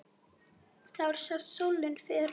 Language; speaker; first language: Icelandic; non-native, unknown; Polish